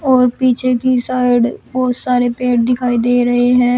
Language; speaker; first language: Hindi; native; Hindi